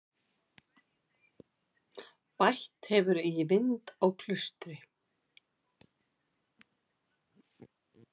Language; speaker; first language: Icelandic; native; Icelandic